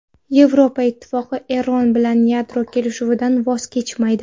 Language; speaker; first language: Uzbek; non-native, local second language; Kara-Kalpak